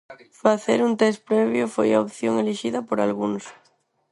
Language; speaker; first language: Galician; non-native, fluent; Spanish